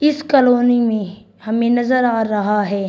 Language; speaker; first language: Hindi; native; Hindi